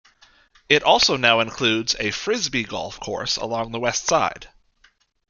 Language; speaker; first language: English; native; English